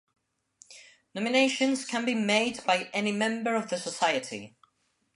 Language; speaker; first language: English; non-native, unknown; Spanish